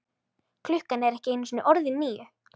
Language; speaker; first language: Icelandic; native; Icelandic